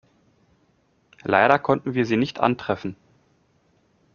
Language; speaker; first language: German; native; German